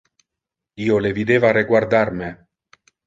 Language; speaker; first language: Interlingua; non-native, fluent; Italian